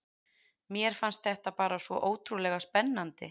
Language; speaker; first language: Icelandic; native; Icelandic